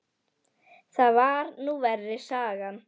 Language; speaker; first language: Icelandic; native; Icelandic